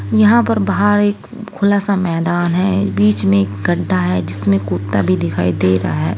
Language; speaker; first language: Hindi; native; Hindi